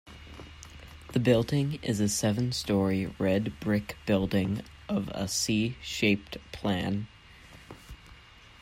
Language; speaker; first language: English; native; English